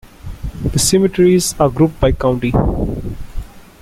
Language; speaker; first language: English; non-native, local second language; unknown